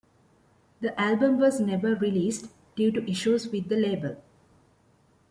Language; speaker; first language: English; non-native, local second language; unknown